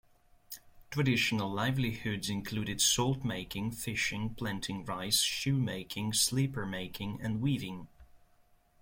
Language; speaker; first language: English; non-native, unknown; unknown